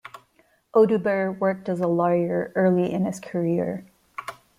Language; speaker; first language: English; non-native, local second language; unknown